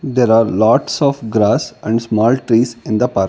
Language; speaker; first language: English; non-native, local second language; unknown